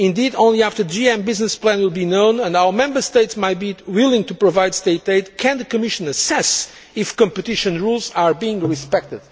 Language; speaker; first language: English; non-native, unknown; Portuguese